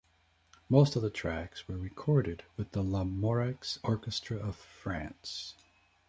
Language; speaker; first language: English; native; English